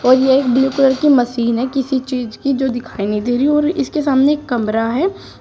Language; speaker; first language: Hindi; native; Hindi